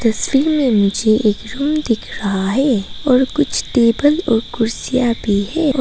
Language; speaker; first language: Hindi; non-native, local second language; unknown